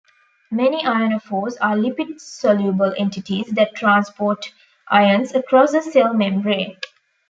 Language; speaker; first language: English; non-native, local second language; Tamil